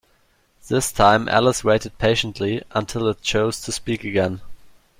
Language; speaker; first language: English; non-native, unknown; German